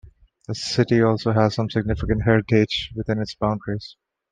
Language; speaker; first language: English; non-native, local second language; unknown